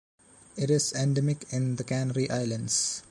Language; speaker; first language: English; non-native, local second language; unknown